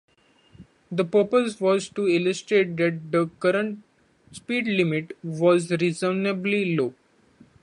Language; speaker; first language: English; non-native, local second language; Marathi